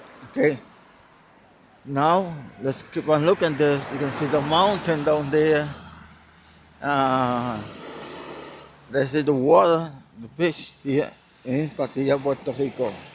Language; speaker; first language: English; non-native, fluent; Spanish